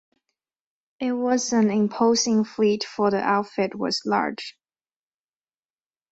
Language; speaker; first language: English; non-native, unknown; Chinese